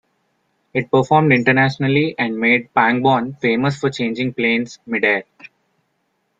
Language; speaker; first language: English; non-native, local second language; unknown